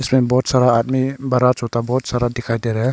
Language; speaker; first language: Hindi; non-native, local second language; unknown